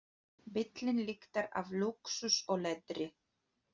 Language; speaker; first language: Icelandic; non-native, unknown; Polish